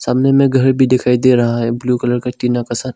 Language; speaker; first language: Hindi; non-native, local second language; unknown